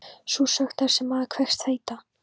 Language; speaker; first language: Icelandic; non-native, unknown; Polish